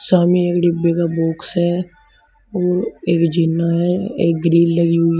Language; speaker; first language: Hindi; native; Hindi